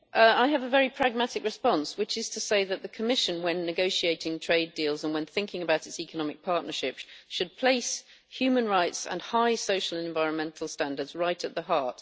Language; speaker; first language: English; native; English